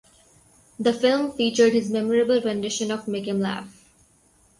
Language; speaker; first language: English; non-native, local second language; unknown